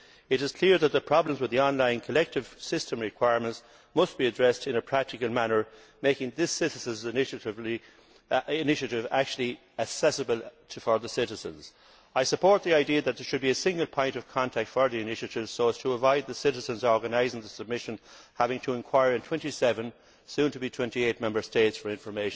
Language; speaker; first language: English; native; English